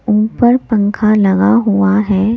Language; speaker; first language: Hindi; native; Hindi